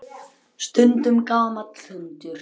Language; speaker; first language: Icelandic; native; Icelandic